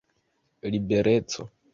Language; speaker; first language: Esperanto; non-native, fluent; Kinyarwanda